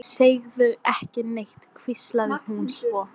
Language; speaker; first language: Icelandic; non-native, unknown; English